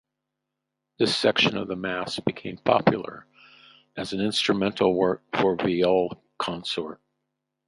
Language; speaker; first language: English; native; English